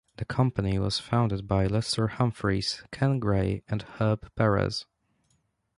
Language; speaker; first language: English; non-native, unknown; Polish